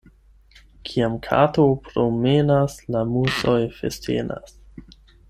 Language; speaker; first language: Esperanto; non-native, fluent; German